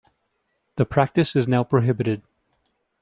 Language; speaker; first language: English; native; English